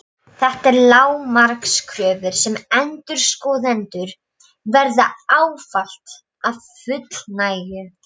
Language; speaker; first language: Icelandic; non-native, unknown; Polish